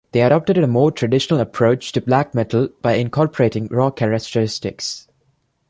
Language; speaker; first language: English; non-native, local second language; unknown